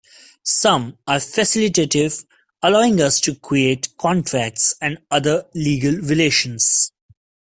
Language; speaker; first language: English; non-native, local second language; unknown